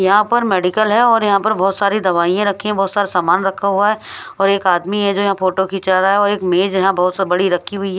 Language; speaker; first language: Hindi; non-native, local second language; Punjabi